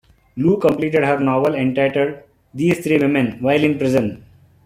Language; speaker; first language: English; non-native, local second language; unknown